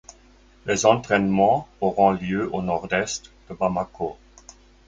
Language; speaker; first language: French; non-native, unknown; German